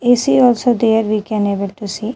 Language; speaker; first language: English; non-native, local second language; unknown